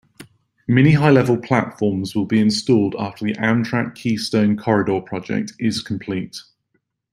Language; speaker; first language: English; native; English